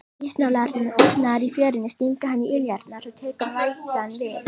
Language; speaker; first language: Icelandic; native; Icelandic